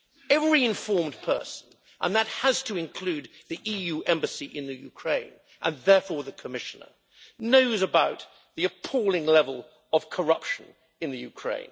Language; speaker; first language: English; native; English